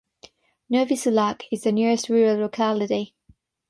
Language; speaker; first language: English; non-native, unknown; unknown